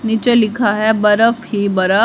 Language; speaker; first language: Hindi; native; Hindi